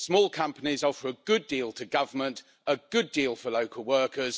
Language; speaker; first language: English; native; English